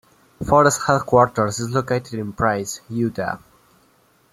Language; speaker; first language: English; native; English